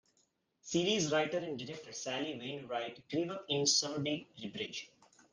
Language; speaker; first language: English; non-native, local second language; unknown